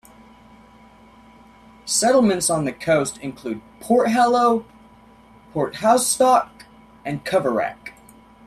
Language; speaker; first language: English; native; English